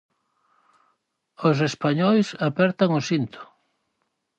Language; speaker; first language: Galician; native; Galician